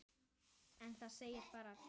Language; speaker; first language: Icelandic; native; Icelandic